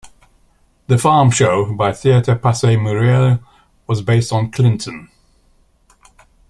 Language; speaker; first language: English; native; English